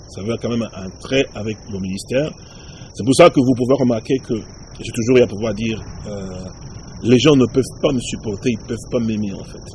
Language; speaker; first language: French; non-native, local second language; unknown